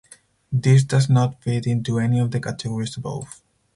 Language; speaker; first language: English; non-native, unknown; Spanish